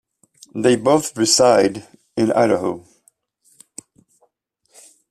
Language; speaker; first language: English; native; English